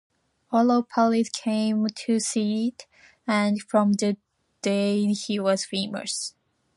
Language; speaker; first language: English; non-native, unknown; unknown